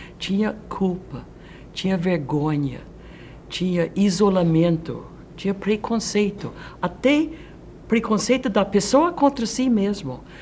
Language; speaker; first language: Portuguese; non-native, fluent; Dutch